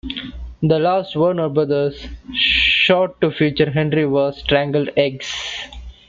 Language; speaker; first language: English; non-native, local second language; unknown